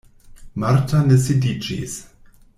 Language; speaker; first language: Esperanto; non-native, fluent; German